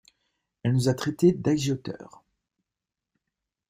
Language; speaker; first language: French; native; French